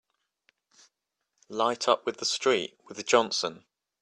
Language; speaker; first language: English; native; English